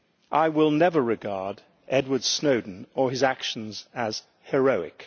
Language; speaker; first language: English; native; English